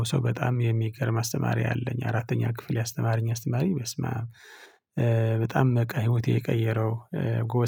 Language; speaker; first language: Amharic; non-native, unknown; Tigrinya